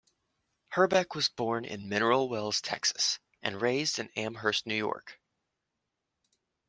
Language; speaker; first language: English; native; English